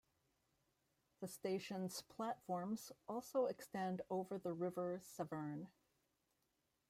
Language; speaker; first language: English; native; English